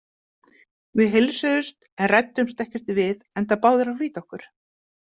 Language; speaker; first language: Icelandic; native; Icelandic